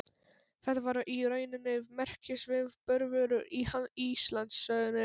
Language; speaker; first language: Icelandic; non-native, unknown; Polish